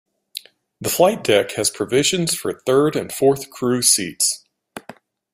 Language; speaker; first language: English; native; English